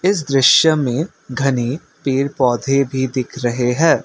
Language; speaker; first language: Hindi; non-native, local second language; Assamese